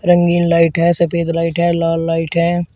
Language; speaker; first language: Hindi; native; Hindi